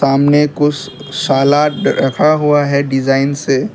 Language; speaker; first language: Hindi; non-native, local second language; Assamese